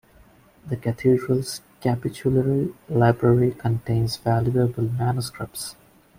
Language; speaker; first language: English; non-native, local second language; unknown